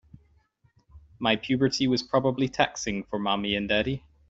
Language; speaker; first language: English; native; English